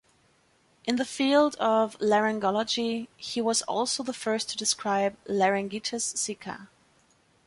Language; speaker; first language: English; non-native, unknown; German